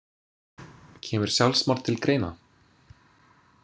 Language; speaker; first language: Icelandic; non-native, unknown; English